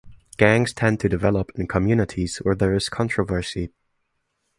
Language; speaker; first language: English; non-native, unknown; German